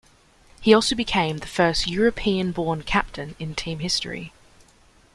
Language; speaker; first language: English; native; English